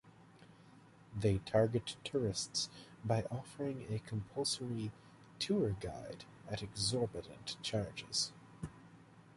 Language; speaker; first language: English; native; English